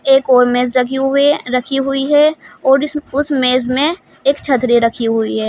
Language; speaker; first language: Hindi; native; Hindi